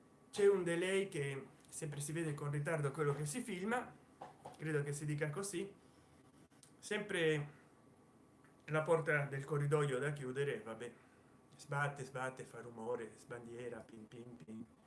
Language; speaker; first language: Italian; native; Italian